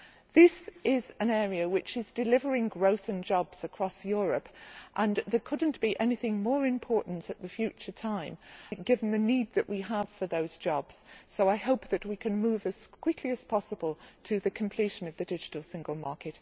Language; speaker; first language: English; native; English